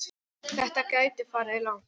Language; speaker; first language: Icelandic; non-native, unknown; English